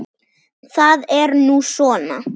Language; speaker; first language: Icelandic; native; Icelandic